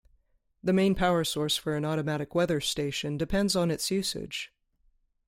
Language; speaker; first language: English; native; English